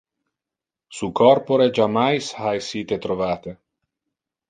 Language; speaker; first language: Interlingua; non-native, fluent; Italian